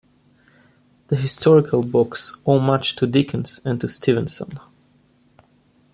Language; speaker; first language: English; native; English